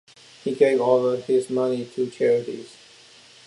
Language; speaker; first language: English; non-native, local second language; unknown